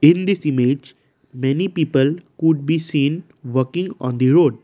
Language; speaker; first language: English; non-native, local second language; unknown